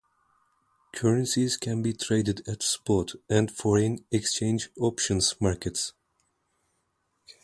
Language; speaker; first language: English; non-native, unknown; Turkish